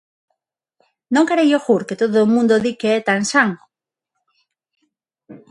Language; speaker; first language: Galician; non-native, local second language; Spanish